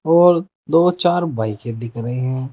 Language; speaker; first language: Hindi; native; Hindi